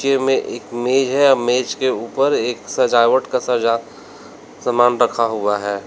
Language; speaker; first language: Hindi; native; Hindi